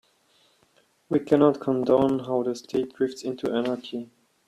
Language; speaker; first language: English; non-native, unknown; German